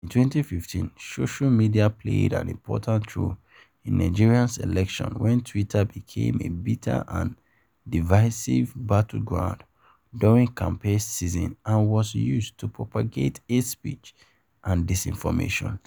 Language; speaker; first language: English; non-native, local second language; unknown